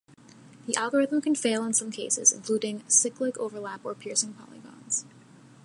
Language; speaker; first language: English; native; English